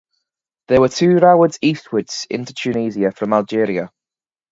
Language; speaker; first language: English; native; English